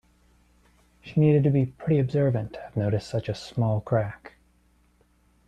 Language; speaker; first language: English; native; English